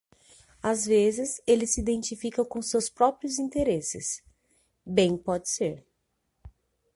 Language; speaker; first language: Portuguese; native; Portuguese